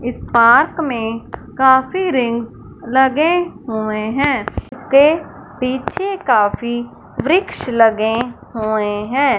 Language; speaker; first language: Hindi; non-native, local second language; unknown